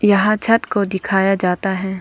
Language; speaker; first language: Hindi; non-native, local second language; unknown